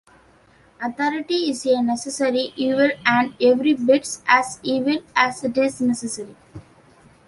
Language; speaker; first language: English; non-native, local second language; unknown